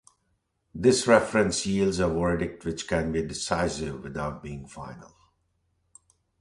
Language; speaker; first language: English; non-native, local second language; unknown